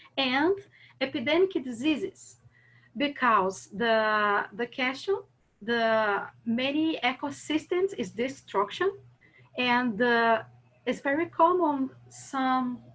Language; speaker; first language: English; non-native, learner; Portuguese